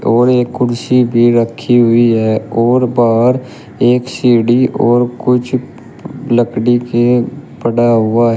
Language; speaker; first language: Hindi; native; Hindi